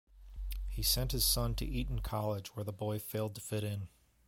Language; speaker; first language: English; native; English